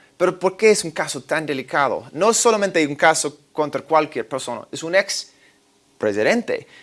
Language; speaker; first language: Spanish; non-native, fluent; English